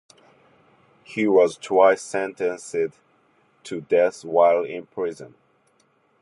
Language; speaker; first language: English; non-native, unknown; Japanese